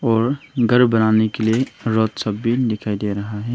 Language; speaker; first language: Hindi; non-native, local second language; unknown